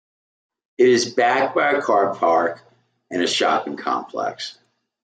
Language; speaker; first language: English; native; English